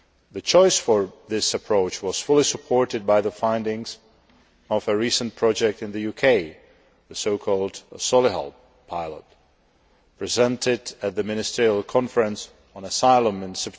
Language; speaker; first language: English; non-native, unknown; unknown